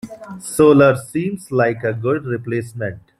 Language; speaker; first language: English; non-native, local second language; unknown